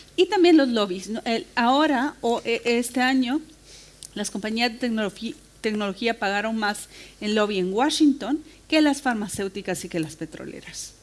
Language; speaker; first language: Spanish; native; Spanish